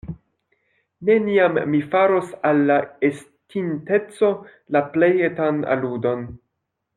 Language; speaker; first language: Esperanto; non-native, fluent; French